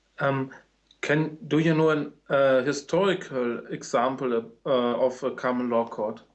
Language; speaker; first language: English; non-native, fluent; German